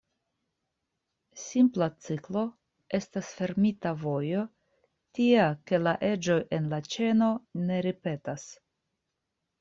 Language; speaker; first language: Esperanto; non-native, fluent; Russian